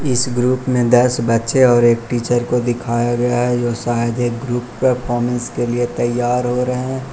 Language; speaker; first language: Hindi; non-native, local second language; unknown